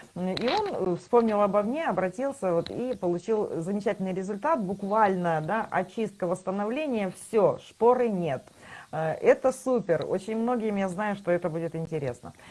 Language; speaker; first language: Russian; native; Russian